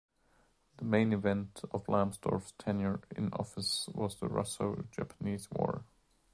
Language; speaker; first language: English; non-native, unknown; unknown